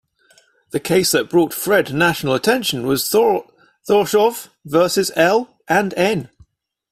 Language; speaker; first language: English; native; English